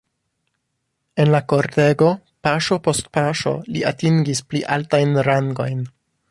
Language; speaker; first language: Esperanto; non-native, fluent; English